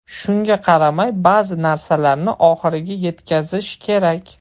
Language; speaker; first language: Uzbek; non-native, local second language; Russian